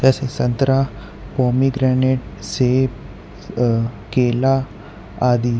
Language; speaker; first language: Hindi; non-native, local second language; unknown